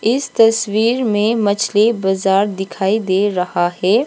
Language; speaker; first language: Hindi; non-native, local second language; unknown